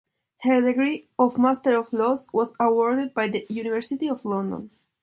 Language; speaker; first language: English; non-native, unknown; Spanish